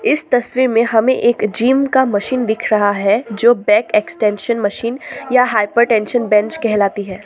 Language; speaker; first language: Hindi; non-native, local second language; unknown